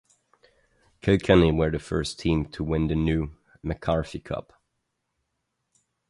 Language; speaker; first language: English; native; English